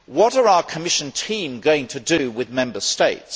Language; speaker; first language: English; native; English